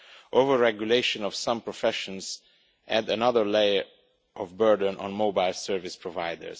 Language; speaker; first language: English; non-native, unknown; Romanian